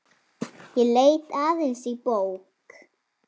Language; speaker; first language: Icelandic; native; Icelandic